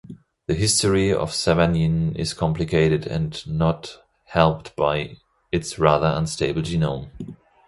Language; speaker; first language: English; non-native, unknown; German